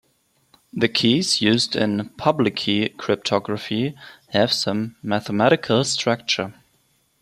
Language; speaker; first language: English; non-native, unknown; German